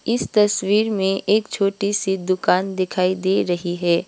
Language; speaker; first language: Hindi; non-native, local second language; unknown